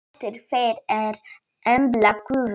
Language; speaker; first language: Icelandic; non-native, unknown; Polish